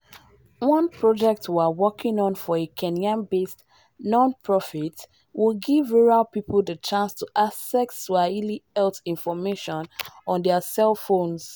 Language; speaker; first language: English; non-native, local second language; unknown